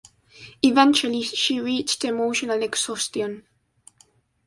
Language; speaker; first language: English; non-native, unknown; Spanish